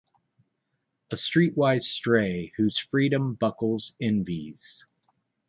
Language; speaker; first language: English; native; English